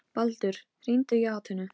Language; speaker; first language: Icelandic; non-native, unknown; Polish